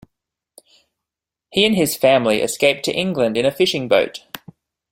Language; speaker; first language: English; native; English